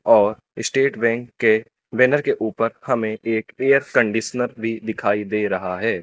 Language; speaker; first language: Hindi; native; Hindi